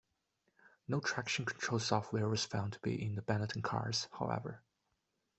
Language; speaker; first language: English; non-native, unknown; Chinese